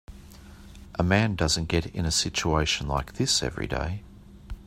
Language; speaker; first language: English; native; English